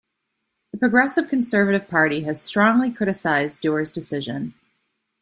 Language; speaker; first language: English; native; English